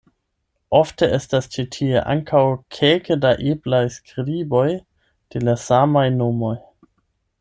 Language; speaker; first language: Esperanto; non-native, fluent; German